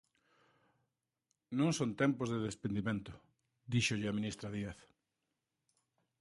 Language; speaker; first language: Galician; native; Galician